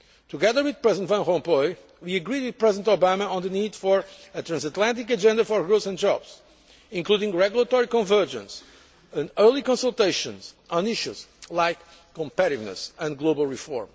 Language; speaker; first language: English; non-native, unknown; Portuguese